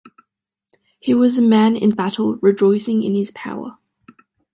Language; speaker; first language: English; native; English